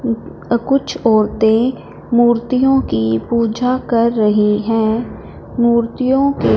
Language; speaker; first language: Hindi; non-native, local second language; Punjabi